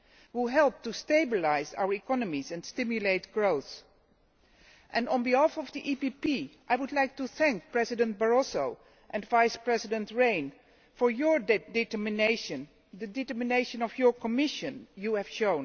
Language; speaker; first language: English; non-native, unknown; Dutch